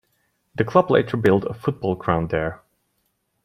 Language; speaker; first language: English; native; English